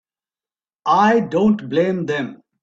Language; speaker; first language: English; non-native, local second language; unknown